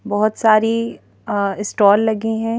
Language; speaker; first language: Hindi; native; Hindi